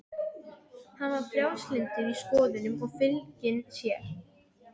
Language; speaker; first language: Icelandic; non-native, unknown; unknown